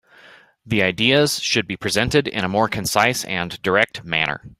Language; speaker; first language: English; native; English